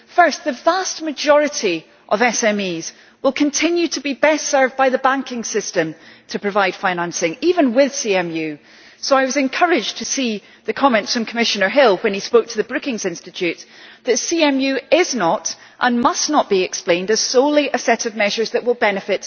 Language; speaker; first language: English; native; English